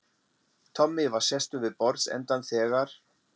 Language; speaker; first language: Icelandic; non-native, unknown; German